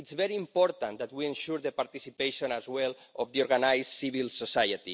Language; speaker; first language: English; non-native, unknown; Spanish